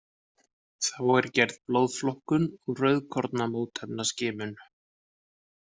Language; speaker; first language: Icelandic; native; Icelandic